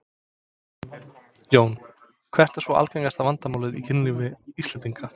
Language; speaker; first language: Icelandic; non-native, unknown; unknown